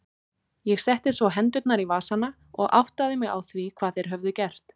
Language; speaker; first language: Icelandic; native; Icelandic